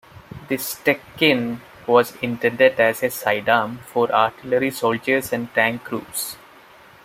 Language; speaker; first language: English; non-native, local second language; Malayalam